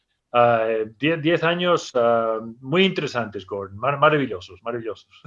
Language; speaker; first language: Spanish; non-native, fluent; English